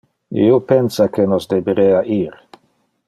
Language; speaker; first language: Interlingua; non-native, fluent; Dutch